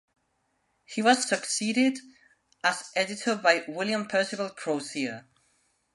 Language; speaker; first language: English; non-native, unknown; Spanish